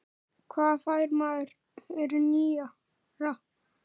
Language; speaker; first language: Icelandic; native; Icelandic